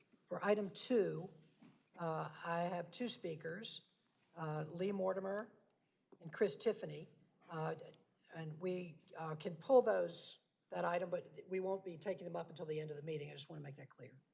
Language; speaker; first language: English; native; English